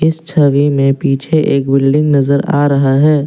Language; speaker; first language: Hindi; non-native, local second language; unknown